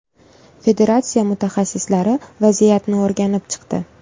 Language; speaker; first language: Uzbek; native; Uzbek